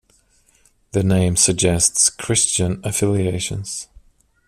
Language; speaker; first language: English; non-native, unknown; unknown